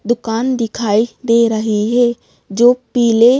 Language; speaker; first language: Hindi; native; Hindi